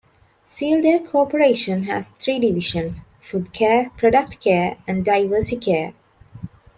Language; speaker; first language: English; non-native, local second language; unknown